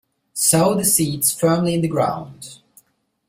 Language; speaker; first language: English; non-native, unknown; German